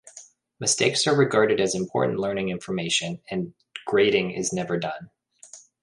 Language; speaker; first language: English; native; English